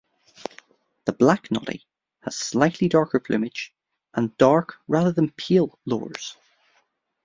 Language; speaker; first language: English; native; English